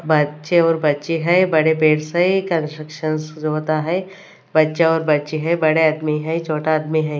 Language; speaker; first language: Hindi; non-native, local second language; Punjabi